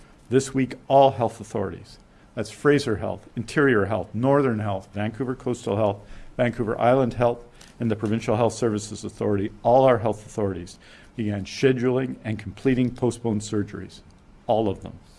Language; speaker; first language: English; native; English